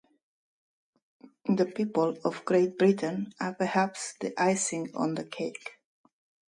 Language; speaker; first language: English; non-native, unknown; Romanian